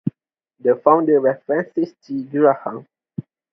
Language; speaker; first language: English; non-native, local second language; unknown